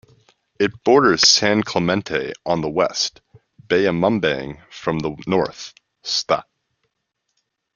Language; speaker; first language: English; native; English